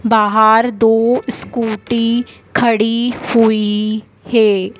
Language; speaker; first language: Hindi; native; Hindi